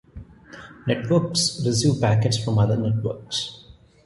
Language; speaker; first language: English; non-native, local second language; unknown